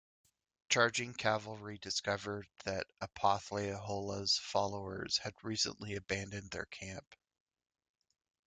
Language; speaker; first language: English; native; English